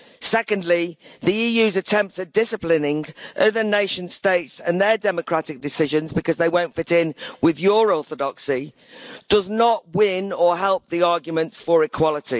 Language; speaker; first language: English; native; English